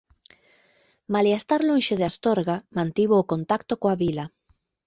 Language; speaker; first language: Galician; native; Galician